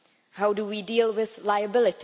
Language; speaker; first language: English; non-native, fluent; Czech